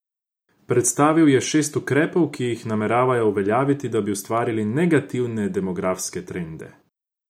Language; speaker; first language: Slovenian; non-native, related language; Croatian